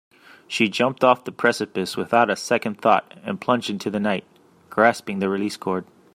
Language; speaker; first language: English; native; English